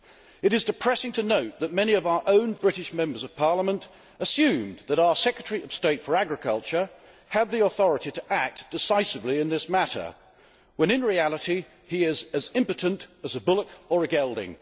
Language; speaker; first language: English; native; English